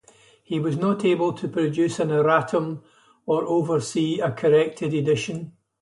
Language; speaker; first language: English; native; English